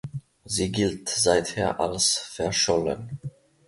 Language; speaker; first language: German; non-native, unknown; Finnish